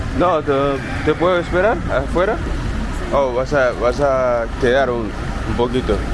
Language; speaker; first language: Spanish; non-native, learner; English